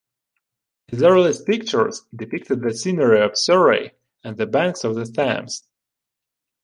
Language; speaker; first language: English; non-native, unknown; Ukrainian